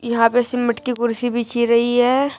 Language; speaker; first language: Hindi; native; Hindi